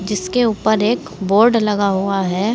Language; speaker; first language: Hindi; native; Hindi